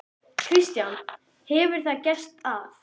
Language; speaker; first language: Icelandic; native; Icelandic